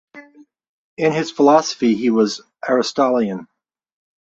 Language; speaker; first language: English; native; English